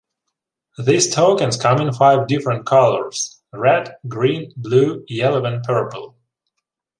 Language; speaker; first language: English; non-native, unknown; Ukrainian